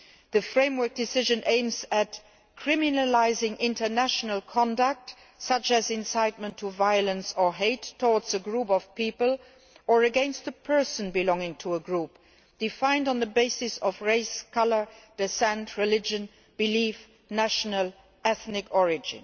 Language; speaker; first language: English; non-native, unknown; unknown